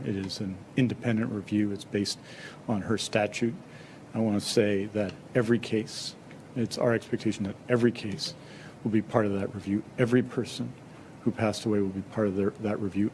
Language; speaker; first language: English; native; English